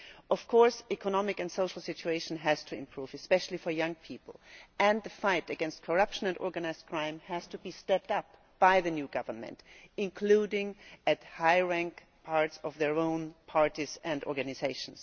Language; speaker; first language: English; non-native, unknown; German